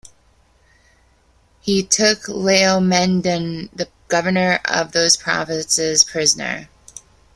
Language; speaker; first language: English; native; English